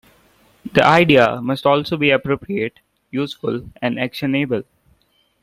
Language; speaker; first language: English; non-native, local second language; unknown